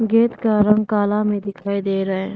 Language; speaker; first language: Hindi; non-native, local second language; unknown